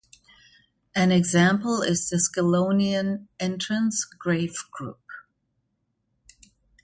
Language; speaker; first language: English; non-native, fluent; German